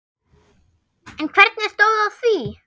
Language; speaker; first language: Icelandic; non-native, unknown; German